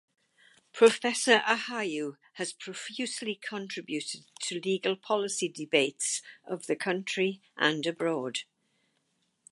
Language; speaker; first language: English; native; English